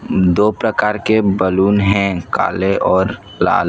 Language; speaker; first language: Hindi; non-native, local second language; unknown